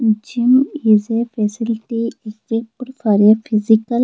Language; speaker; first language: English; non-native, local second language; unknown